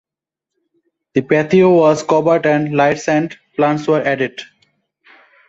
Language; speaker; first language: English; non-native, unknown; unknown